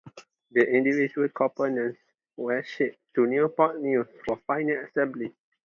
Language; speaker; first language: English; non-native, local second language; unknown